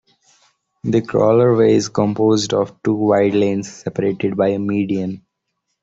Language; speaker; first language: English; non-native, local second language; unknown